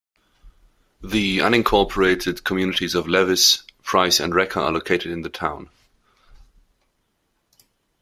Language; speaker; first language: English; non-native, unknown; German